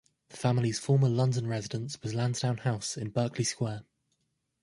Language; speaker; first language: English; native; English